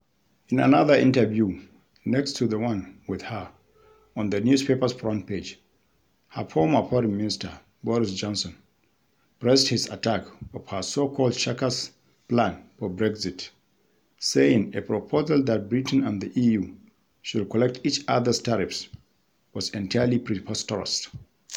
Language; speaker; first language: English; non-native, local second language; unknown